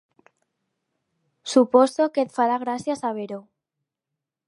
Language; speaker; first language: Catalan; non-native, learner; Spanish